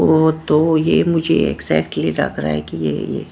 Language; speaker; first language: Hindi; non-native, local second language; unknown